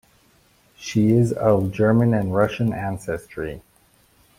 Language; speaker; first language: English; native; English